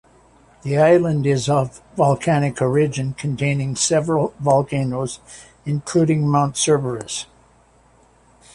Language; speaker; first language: English; native; English